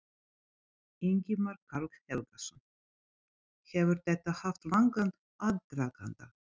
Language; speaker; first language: Icelandic; non-native, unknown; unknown